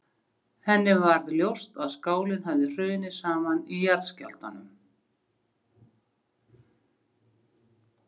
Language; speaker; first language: Icelandic; native; Icelandic